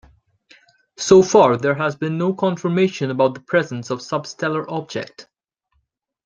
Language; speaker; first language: English; native; English